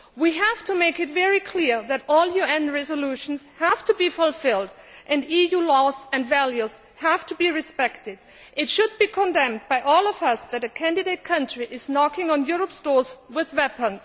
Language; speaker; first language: English; non-native, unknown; Greek